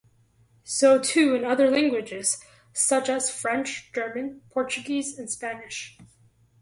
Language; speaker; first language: English; native; English